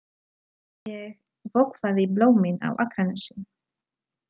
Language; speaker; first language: Icelandic; non-native, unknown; Polish